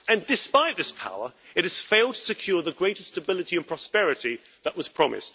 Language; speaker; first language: English; native; English